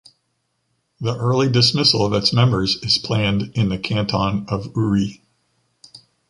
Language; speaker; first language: English; native; English